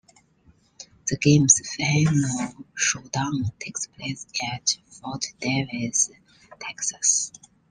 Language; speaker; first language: English; non-native, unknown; Chinese